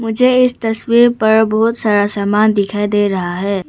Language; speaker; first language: Hindi; non-native, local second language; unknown